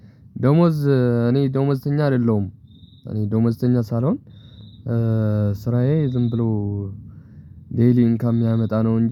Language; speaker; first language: Amharic; non-native, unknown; Tigrinya